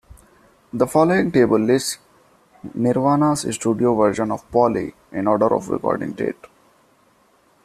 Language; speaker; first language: English; non-native, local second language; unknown